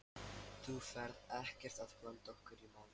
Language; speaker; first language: Icelandic; non-native, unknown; Lithuanian